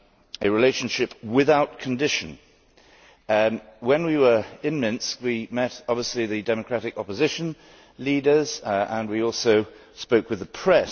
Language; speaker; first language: English; native; English